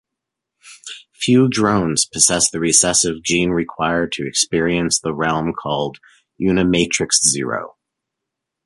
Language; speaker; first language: English; native; English